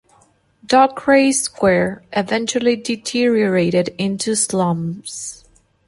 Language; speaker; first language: English; non-native, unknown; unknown